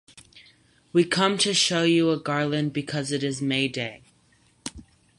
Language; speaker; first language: English; native; English